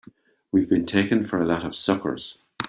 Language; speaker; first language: English; native; English